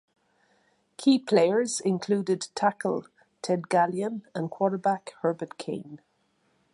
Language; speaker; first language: English; native; English